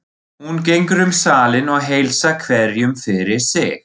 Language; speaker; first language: Icelandic; non-native, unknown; German